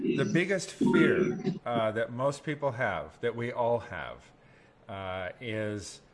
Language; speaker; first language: English; native; English